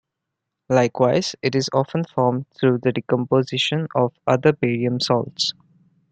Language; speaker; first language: English; non-native, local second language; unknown